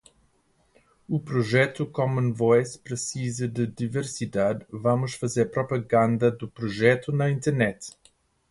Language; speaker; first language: Portuguese; non-native, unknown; English